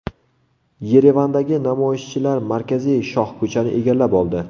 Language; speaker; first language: Uzbek; native; Uzbek